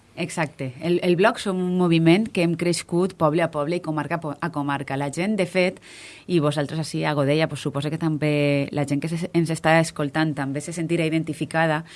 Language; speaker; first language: Catalan; native; Catalan